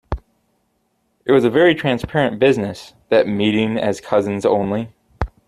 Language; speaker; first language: English; native; English